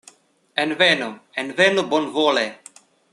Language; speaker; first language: Esperanto; non-native, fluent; Russian